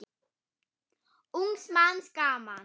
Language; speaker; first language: Icelandic; non-native, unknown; German